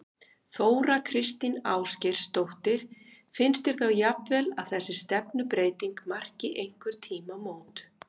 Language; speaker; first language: Icelandic; native; Icelandic